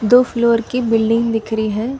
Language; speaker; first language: Hindi; non-native, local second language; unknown